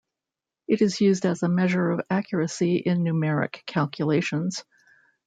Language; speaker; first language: English; native; English